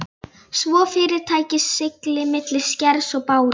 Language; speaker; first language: Icelandic; non-native, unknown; Polish